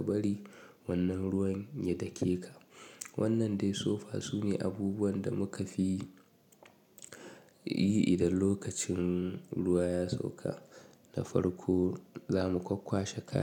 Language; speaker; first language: Hausa; native; Hausa